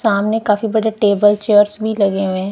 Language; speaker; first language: Hindi; non-native, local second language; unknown